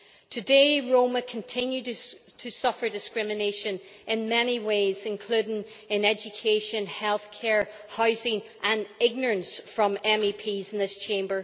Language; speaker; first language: English; native; English